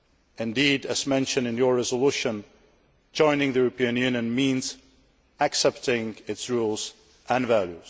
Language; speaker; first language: English; non-native, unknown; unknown